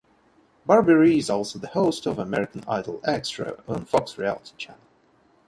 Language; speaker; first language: English; non-native, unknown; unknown